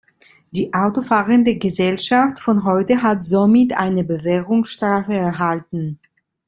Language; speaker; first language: German; non-native, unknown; Italian